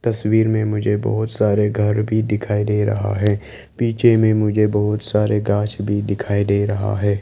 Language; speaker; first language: Hindi; non-native, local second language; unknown